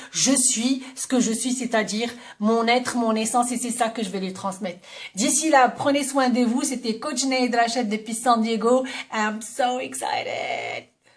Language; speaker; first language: French; non-native, local second language; Arabic